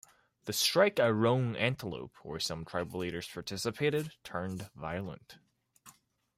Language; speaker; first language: English; non-native, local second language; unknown